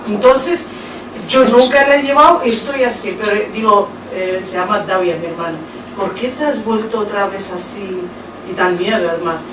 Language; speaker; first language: Spanish; non-native, fluent; Arabic